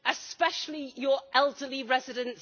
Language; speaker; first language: English; native; English